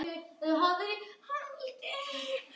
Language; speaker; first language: Icelandic; native; Icelandic